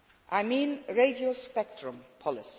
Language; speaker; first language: English; non-native, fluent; Luxembourgish